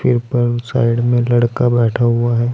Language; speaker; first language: Hindi; native; Hindi